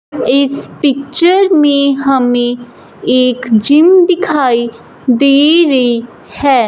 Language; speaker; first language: Hindi; non-native, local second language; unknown